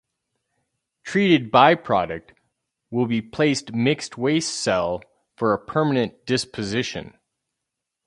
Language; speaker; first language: English; native; English